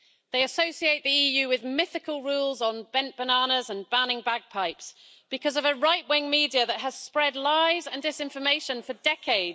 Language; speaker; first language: English; native; English